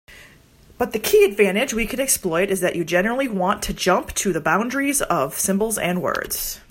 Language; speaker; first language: English; native; English